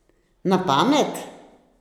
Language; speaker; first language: Slovenian; native; Slovenian